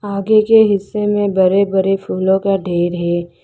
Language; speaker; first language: Hindi; non-native, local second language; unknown